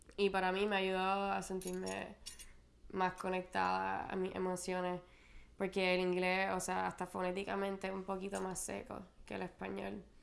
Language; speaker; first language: Spanish; native; Spanish